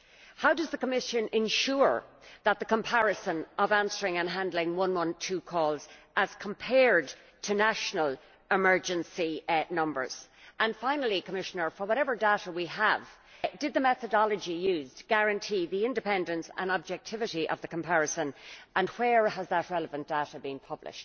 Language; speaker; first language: English; native; English